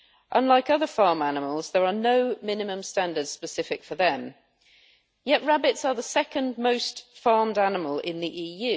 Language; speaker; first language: English; native; English